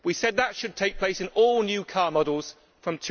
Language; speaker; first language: English; native; English